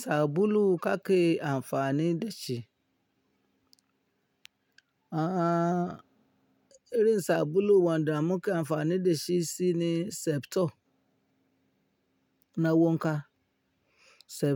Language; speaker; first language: Hausa; non-native, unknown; Yoruba